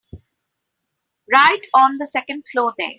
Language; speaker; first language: English; non-native, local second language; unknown